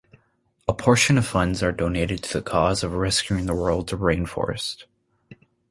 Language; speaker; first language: English; native; English